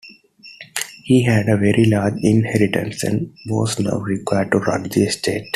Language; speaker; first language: English; non-native, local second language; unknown